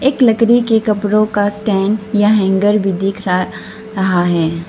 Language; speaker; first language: Hindi; non-native, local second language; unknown